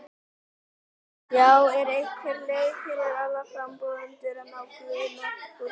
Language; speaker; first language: Icelandic; native; Icelandic